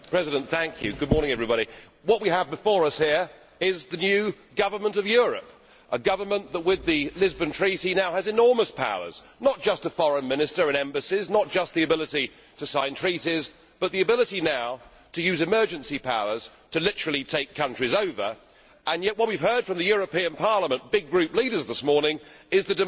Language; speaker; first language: English; native; English